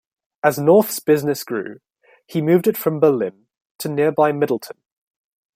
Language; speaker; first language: English; native; English